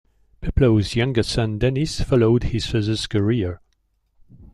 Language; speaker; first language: English; non-native, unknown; French